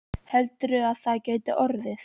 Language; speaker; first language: Icelandic; non-native, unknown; Polish